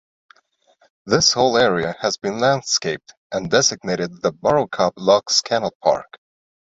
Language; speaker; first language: English; non-native, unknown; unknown